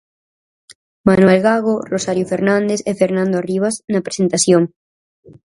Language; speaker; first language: Galician; native; Galician